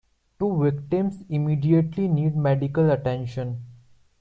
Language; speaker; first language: English; non-native, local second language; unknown